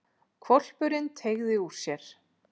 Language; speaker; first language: Icelandic; native; Icelandic